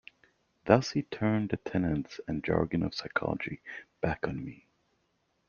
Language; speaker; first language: English; native; English